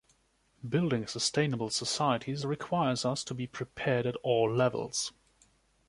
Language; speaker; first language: English; non-native, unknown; German